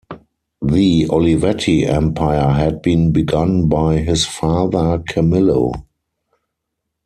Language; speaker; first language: English; non-native, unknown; German